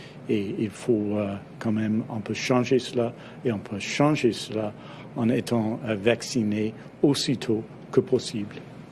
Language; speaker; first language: French; non-native, fluent; English